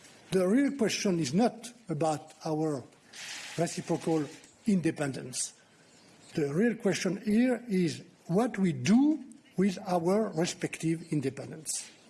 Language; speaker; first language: English; non-native, fluent; French